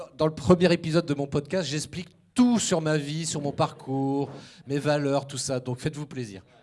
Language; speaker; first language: French; native; French